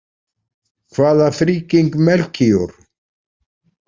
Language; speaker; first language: Icelandic; native; Icelandic